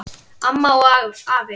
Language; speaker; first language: Icelandic; native; Icelandic